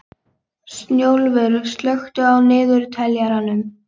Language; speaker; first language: Icelandic; native; Icelandic